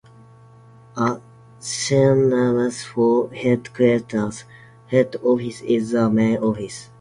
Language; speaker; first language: English; non-native, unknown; Japanese